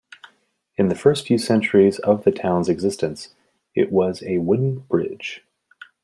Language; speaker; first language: English; native; English